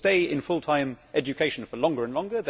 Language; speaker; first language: English; native; English